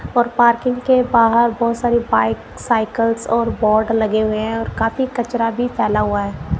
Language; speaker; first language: Hindi; non-native, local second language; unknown